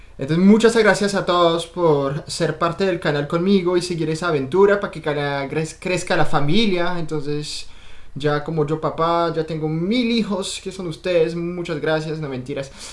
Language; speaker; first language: Spanish; non-native, fluent; French